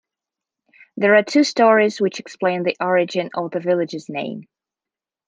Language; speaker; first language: English; non-native, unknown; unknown